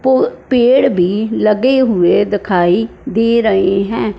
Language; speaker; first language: Hindi; non-native, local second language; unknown